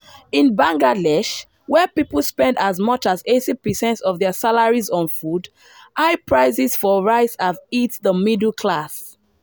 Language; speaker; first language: English; non-native, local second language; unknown